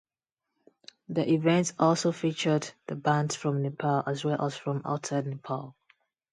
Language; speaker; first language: English; non-native, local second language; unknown